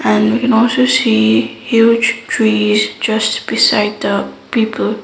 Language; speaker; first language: English; non-native, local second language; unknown